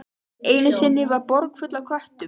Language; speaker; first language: Icelandic; native; Icelandic